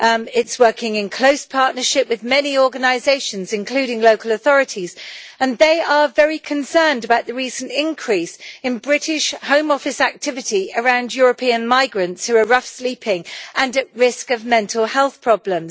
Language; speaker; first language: English; native; English